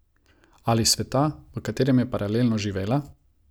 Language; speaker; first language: Slovenian; non-native, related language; Croatian